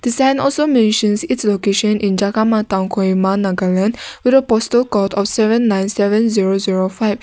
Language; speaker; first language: English; non-native, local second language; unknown